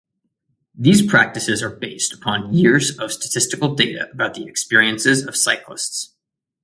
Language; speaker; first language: English; native; English